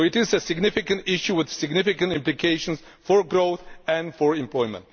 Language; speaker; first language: English; non-native, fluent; Czech